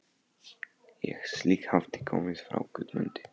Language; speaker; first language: Icelandic; non-native, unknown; Polish